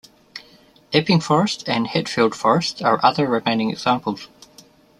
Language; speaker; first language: English; native; English